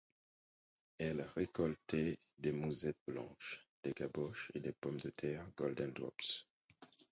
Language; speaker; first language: French; non-native, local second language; Haitian Creole